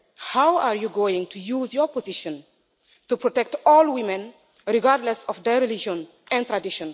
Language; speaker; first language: English; non-native, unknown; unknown